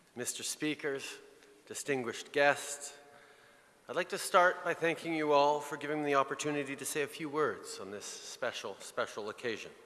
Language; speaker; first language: English; early bilingual, other home language; French